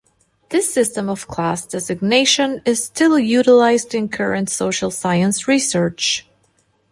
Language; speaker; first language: English; non-native, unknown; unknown